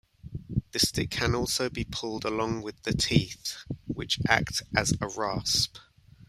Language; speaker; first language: English; native; English